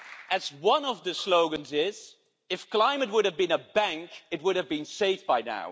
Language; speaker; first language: English; non-native, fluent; Dutch